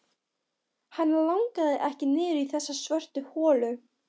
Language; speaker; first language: Icelandic; non-native, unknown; Polish